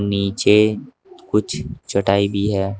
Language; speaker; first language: Hindi; native; Hindi